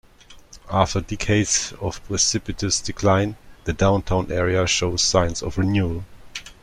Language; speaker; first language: English; non-native, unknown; German